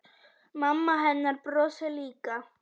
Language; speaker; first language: Icelandic; non-native, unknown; Polish